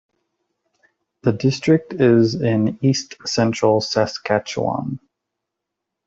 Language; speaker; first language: English; native; English